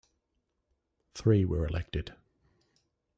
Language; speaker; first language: English; native; English